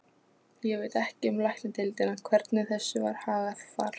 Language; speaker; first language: Icelandic; non-native, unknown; Polish